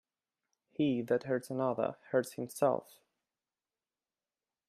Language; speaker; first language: English; native; English